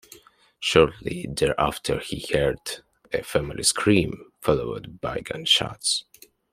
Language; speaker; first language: English; non-native, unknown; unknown